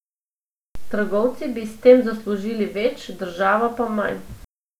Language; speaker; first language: Slovenian; non-native, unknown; Macedonian